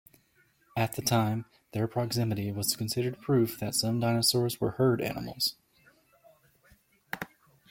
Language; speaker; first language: English; native; English